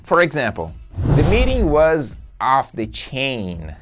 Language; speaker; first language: English; non-native, fluent; Portuguese